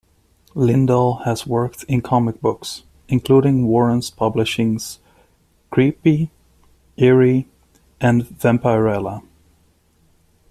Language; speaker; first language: English; native; English